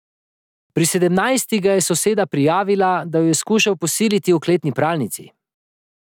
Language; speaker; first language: Slovenian; native; Slovenian